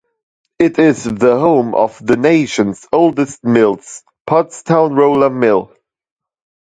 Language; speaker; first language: English; non-native, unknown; German